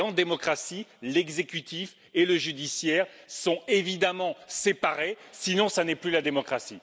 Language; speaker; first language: French; native; French